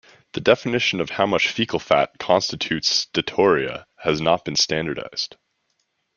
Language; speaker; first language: English; native; English